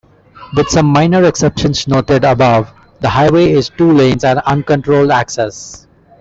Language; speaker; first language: English; non-native, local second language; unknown